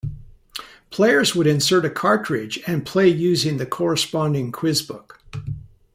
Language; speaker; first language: English; native; English